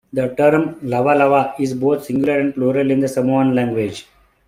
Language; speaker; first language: English; non-native, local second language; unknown